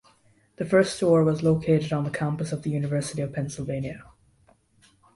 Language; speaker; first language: English; native; English